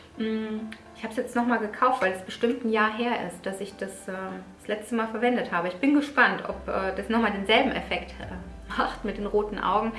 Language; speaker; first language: German; early bilingual, other home language; Italian